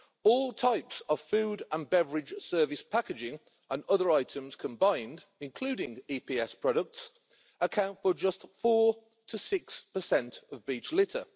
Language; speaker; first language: English; native; English